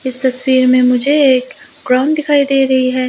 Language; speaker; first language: Hindi; non-native, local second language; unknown